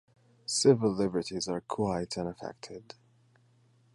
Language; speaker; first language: English; native; English